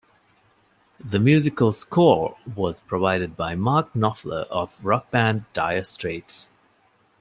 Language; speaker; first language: English; non-native, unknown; Divehi